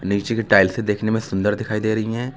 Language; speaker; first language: Hindi; native; Hindi